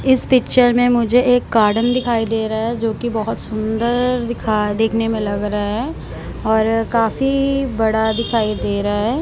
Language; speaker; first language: Hindi; non-native, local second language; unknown